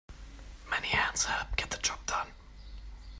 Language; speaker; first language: English; non-native, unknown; German